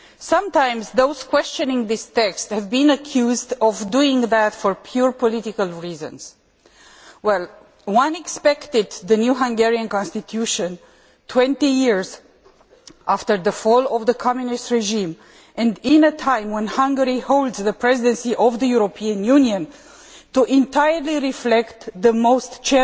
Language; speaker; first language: English; non-native, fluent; Romanian